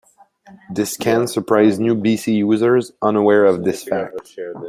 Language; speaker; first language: English; non-native, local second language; French